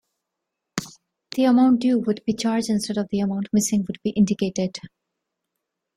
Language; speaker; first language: English; non-native, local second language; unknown